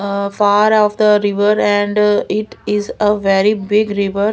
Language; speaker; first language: English; non-native, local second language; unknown